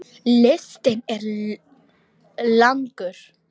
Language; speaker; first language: Icelandic; non-native, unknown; Polish